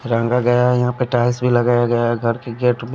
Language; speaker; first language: Hindi; non-native, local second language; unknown